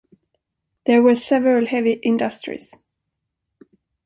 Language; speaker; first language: English; non-native, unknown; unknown